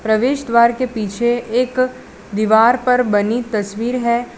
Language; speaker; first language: Hindi; non-native, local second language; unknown